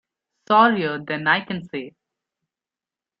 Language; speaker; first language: English; non-native, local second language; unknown